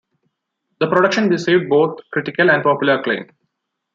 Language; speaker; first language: English; non-native, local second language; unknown